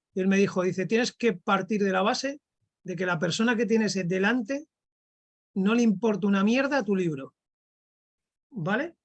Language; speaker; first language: Spanish; native; Spanish